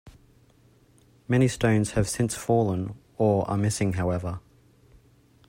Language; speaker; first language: English; native; English